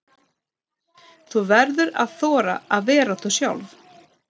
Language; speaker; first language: Icelandic; non-native, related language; Swedish